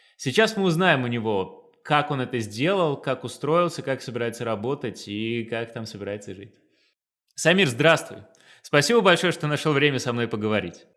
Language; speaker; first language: Russian; native; Russian